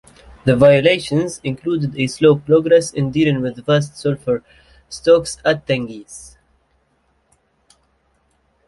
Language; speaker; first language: English; native; English